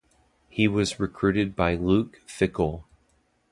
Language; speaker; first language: English; native; English